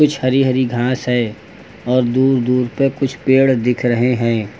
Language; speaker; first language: Hindi; native; Hindi